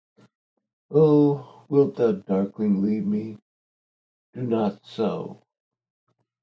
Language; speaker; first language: English; native; English